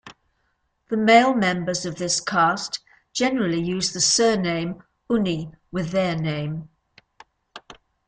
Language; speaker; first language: English; native; English